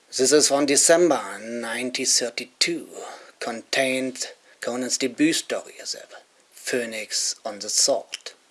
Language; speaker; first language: English; non-native, fluent; German